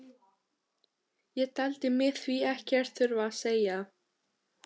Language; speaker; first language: Icelandic; non-native, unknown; Albanian